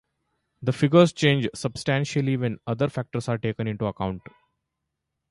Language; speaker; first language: English; non-native, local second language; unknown